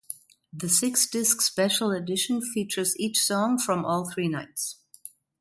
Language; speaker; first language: English; non-native, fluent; German